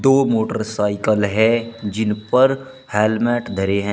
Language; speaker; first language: Hindi; native; Hindi